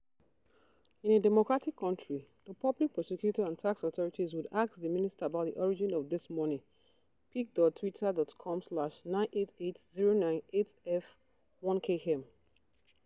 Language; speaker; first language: English; non-native, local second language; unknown